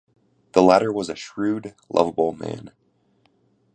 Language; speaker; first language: English; native; English